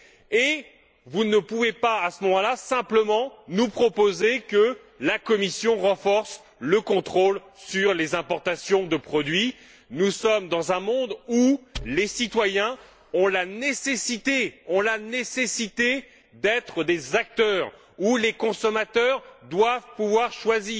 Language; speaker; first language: French; native; French